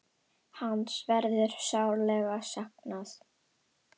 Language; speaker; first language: Icelandic; non-native, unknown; Indonesian